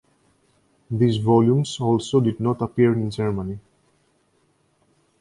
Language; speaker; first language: English; native; English